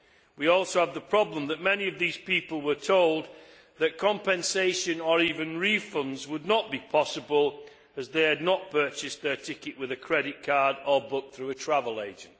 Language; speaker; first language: English; native; English